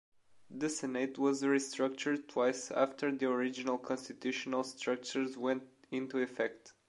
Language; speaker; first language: English; non-native, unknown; Portuguese